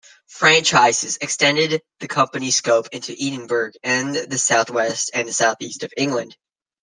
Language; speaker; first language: English; native; English